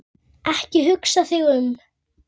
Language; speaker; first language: Icelandic; native; Icelandic